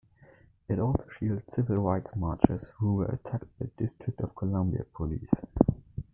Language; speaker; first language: English; non-native, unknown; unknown